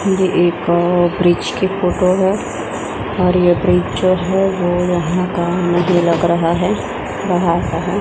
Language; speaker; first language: Hindi; non-native, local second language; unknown